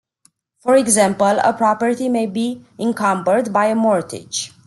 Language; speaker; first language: English; non-native, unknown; Romanian